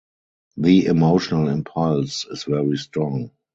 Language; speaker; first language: English; non-native, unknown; German